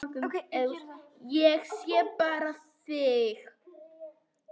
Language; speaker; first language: Icelandic; non-native, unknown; Polish